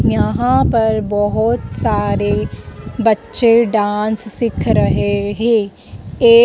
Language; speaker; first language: Hindi; native; Hindi